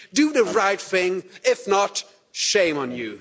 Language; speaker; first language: English; non-native, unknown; Swedish